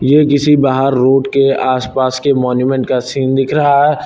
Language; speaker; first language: Hindi; native; Hindi